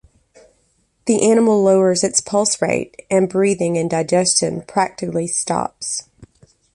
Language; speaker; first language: English; native; English